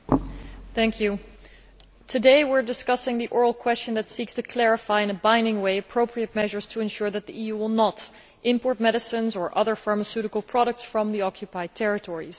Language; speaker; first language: English; non-native, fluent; Dutch